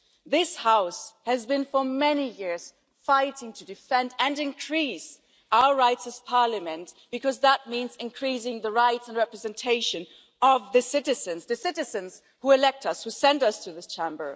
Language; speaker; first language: English; non-native, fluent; German